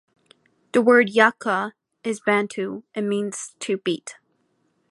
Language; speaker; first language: English; native; English